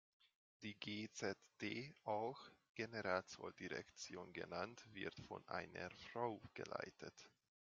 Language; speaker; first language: German; non-native, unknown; Hungarian